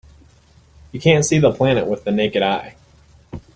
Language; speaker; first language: English; native; English